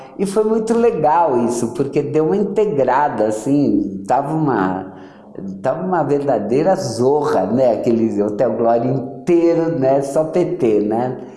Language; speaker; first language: Portuguese; early bilingual, other home language; Yiddish